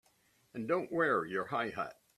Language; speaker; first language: English; native; English